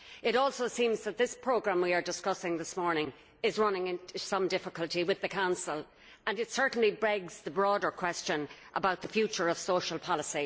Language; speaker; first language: English; native; English